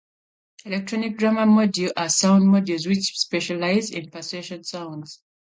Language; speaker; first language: English; native; English